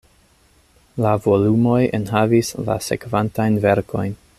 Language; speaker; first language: Esperanto; non-native, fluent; English